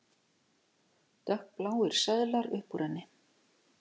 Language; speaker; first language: Icelandic; native; Icelandic